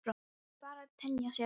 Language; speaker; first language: Icelandic; non-native, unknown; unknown